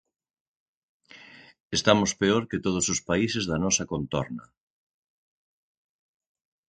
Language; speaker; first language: Galician; native; Galician